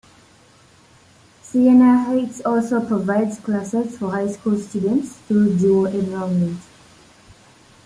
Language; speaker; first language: English; native; English